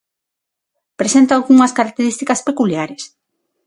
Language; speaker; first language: Galician; non-native, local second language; Spanish